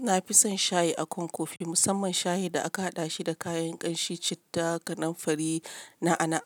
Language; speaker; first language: Hausa; non-native, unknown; Yoruba